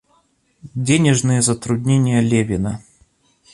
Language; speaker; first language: Russian; native; Russian